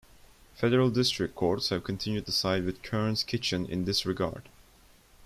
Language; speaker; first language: English; non-native, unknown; Turkish